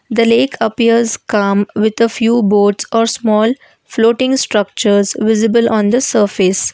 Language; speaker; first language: English; non-native, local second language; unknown